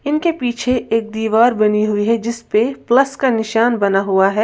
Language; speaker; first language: Hindi; native; Hindi